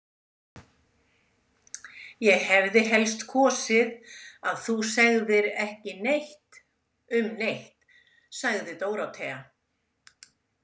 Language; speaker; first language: Icelandic; native; Icelandic